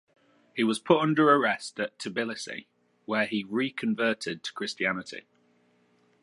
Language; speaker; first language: English; native; English